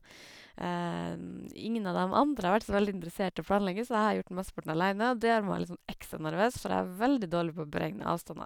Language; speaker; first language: Norwegian; native; Norwegian